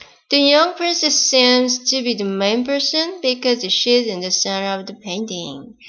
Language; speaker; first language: English; non-native, fluent; Korean